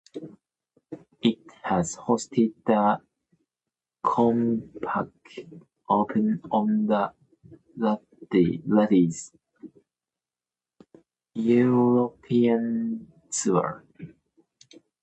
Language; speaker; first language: English; non-native, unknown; Japanese